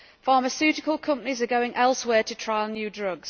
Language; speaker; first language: English; native; English